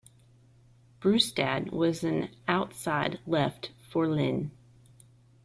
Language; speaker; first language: English; native; English